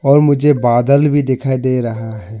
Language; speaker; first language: Hindi; non-native, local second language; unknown